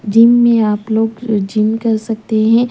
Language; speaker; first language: Hindi; non-native, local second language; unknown